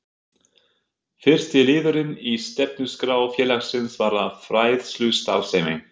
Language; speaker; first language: Icelandic; non-native, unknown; German